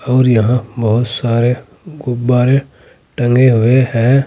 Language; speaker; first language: Hindi; native; Hindi